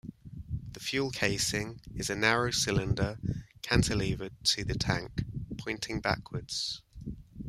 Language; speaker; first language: English; native; English